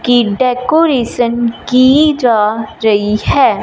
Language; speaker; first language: Hindi; non-native, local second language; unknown